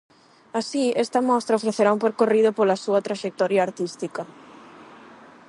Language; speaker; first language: Galician; non-native, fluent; Spanish